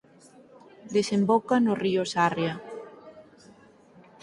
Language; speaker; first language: Galician; native; Galician